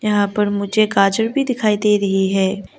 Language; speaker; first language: Hindi; non-native, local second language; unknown